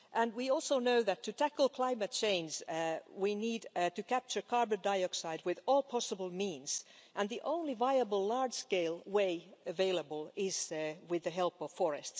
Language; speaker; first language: English; non-native, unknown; Finnish